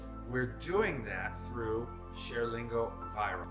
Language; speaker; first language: English; native; English